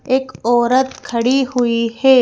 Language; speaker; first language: Hindi; native; Hindi